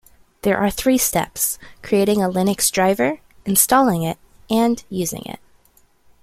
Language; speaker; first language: English; native; English